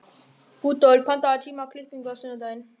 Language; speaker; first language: Icelandic; non-native, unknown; German